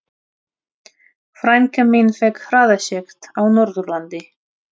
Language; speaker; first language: Icelandic; non-native, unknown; Russian